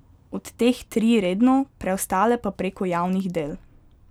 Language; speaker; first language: Slovenian; native; Slovenian